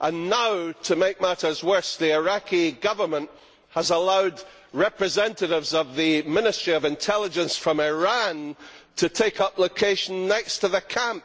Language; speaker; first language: English; native; English